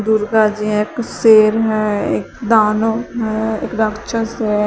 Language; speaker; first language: Hindi; native; Hindi